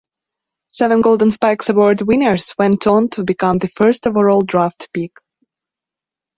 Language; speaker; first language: English; non-native, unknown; Belarusian